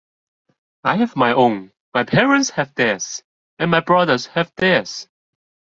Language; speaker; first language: English; non-native, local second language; Cantonese